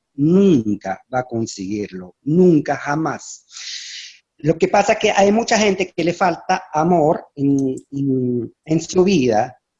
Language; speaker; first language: Spanish; non-native, fluent; Arabic